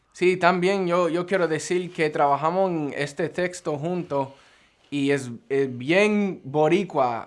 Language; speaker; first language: Spanish; early bilingual, other home language; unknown